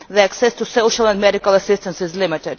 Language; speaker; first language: English; non-native, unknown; Russian